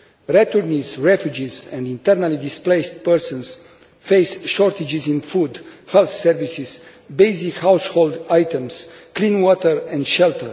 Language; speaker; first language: English; non-native, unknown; Romanian